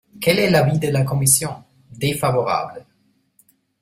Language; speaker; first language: French; non-native, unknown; German